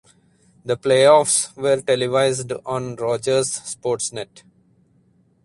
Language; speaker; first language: English; non-native, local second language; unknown